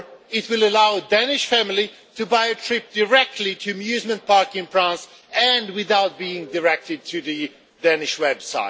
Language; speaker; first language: English; non-native, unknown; Swedish